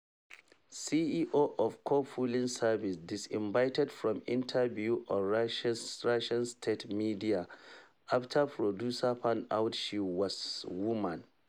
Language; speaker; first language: English; non-native, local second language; Hausa